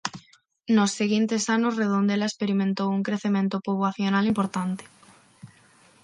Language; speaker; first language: Galician; non-native, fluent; Spanish